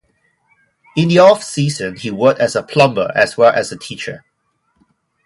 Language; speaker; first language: English; non-native, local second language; Cantonese